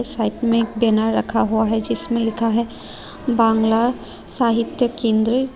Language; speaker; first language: Hindi; non-native, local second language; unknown